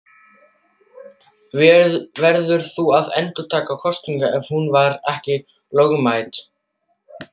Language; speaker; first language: Icelandic; non-native, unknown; German